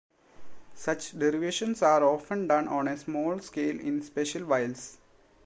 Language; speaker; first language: English; non-native, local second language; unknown